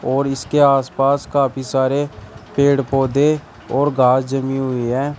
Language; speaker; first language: Hindi; native; Hindi